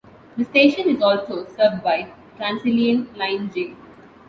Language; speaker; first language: English; non-native, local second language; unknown